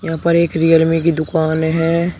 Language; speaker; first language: Hindi; native; Hindi